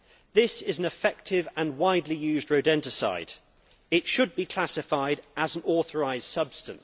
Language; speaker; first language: English; native; English